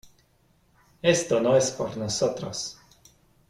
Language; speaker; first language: Spanish; non-native, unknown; German